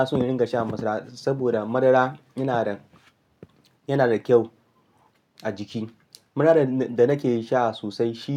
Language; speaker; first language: Hausa; non-native, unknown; Yoruba